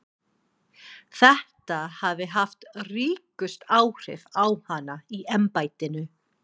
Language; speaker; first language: Icelandic; non-native, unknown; English